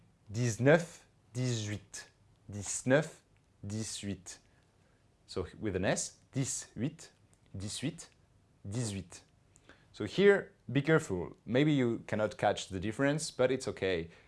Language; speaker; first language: English; non-native, fluent; French